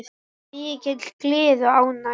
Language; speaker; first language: Icelandic; native; Icelandic